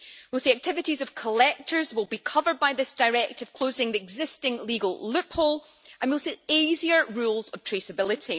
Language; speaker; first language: English; native; English